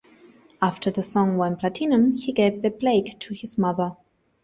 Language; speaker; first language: English; non-native, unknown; Spanish